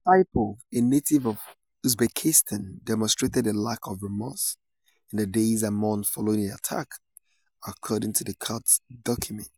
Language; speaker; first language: English; non-native, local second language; Yoruba